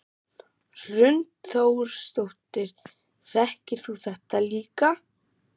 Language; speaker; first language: Icelandic; non-native, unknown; German